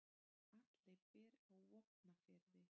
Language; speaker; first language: Icelandic; non-native, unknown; Polish